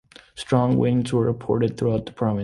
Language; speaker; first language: English; native; English